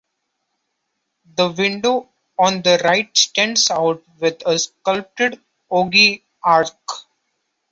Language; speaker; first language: English; non-native, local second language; Marathi